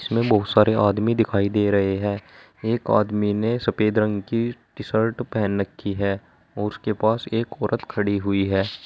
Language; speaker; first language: Hindi; native; Hindi